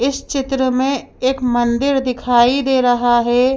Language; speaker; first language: Hindi; native; Hindi